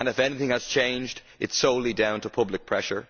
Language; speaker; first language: English; native; English